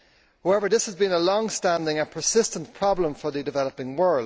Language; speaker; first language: English; native; English